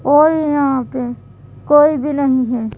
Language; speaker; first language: Hindi; native; Hindi